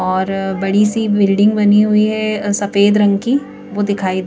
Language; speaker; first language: Hindi; native; Hindi